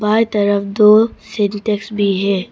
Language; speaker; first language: Hindi; early bilingual, other home language; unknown